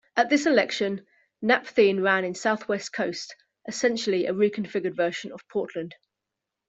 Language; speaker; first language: English; native; English